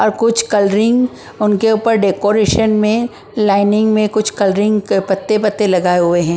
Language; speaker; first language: Hindi; non-native, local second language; Punjabi